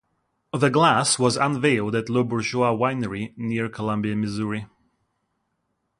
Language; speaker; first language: English; non-native, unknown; Russian